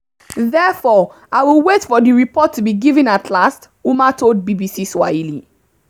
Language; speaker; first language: English; non-native, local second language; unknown